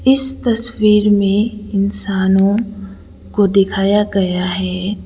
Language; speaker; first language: Hindi; non-native, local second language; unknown